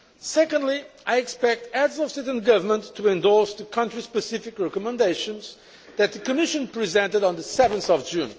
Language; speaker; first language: English; non-native, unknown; Portuguese